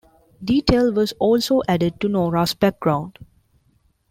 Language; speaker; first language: English; non-native, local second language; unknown